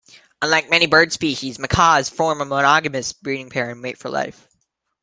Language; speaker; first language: English; native; English